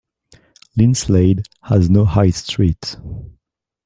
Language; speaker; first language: English; non-native, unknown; French